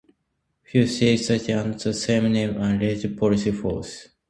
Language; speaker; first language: English; non-native, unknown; Japanese